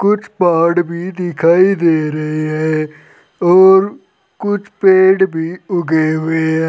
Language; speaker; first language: Hindi; native; Hindi